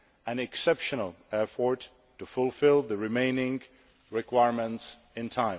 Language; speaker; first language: English; non-native, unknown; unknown